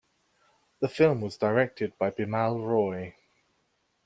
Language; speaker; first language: English; native; English